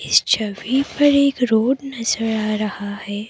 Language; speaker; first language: Hindi; non-native, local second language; Assamese